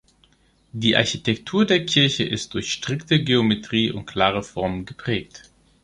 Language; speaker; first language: German; non-native, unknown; Greek